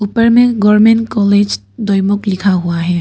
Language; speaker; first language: Hindi; non-native, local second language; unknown